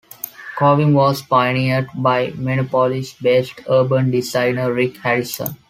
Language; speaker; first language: English; non-native, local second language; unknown